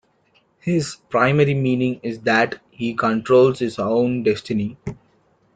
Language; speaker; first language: English; non-native, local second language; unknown